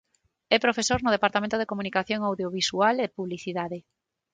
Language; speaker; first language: Galician; non-native, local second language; Spanish